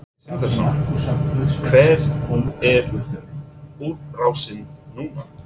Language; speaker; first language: Icelandic; non-native, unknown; English